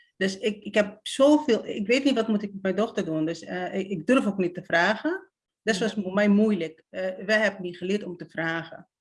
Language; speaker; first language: Dutch; non-native, fluent; Arabic